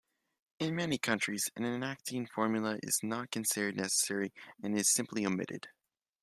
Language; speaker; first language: English; native; English